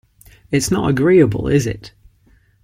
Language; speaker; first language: English; non-native, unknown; Ligurian